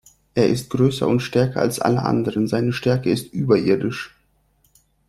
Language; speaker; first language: German; non-native, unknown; Russian